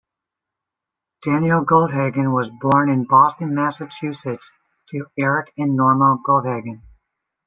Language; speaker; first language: English; native; English